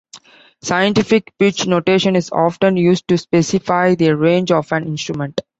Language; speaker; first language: English; non-native, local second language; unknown